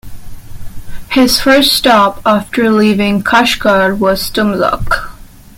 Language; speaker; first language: English; non-native, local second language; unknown